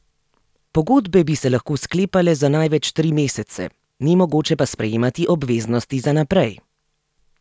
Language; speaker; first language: Slovenian; native; Slovenian